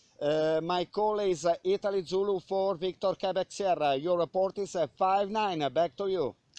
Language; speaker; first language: English; non-native, learner; Italian